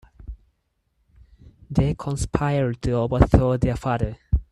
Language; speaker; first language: English; non-native, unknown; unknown